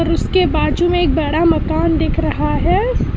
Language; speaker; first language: Hindi; non-native, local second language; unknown